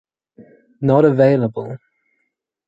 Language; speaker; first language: English; native; English